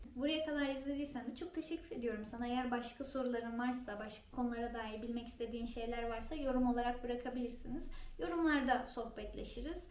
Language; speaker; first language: Turkish; native; Turkish